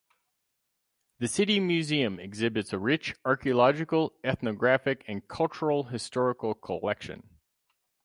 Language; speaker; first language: English; native; English